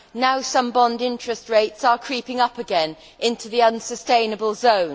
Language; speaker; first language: English; native; English